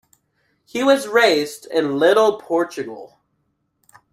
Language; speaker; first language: English; native; English